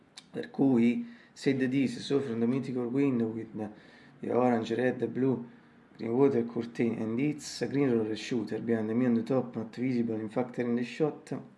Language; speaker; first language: English; non-native, learner; Italian